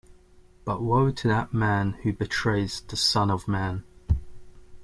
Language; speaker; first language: English; native; English